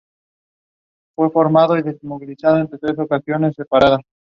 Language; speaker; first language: English; non-native, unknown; Spanish